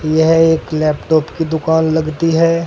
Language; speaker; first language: Hindi; native; Hindi